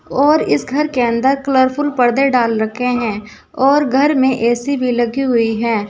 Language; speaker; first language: Hindi; native; Hindi